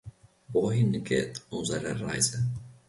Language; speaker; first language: German; non-native, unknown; Finnish